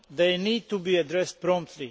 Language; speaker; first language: English; non-native, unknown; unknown